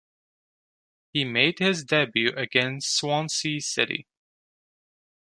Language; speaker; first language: English; non-native, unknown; Turkish